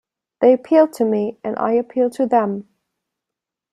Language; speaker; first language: English; non-native, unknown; German